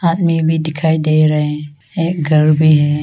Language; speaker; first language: Hindi; non-native, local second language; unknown